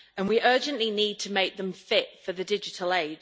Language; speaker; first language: English; native; English